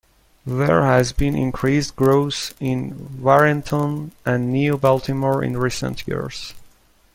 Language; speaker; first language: English; non-native, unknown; Persian